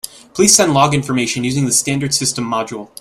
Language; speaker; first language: English; native; English